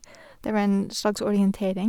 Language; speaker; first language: Norwegian; non-native, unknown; English